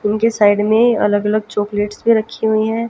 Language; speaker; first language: Hindi; native; Hindi